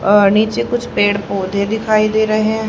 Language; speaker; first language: Hindi; native; Hindi